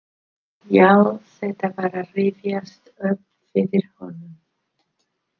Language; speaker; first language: Icelandic; non-native, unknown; English